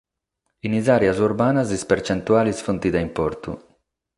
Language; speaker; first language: Sardinian; non-native, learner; Catalan